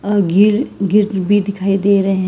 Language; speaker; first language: Hindi; non-native, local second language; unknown